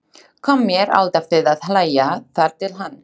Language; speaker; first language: Icelandic; non-native, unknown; Slovak